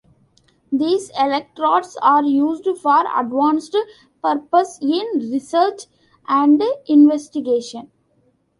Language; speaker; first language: English; non-native, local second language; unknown